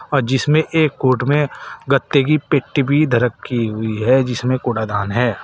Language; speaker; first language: Hindi; native; Hindi